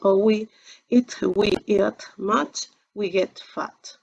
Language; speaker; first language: English; non-native, learner; Spanish